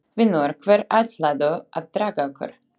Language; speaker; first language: Icelandic; non-native, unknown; Slovak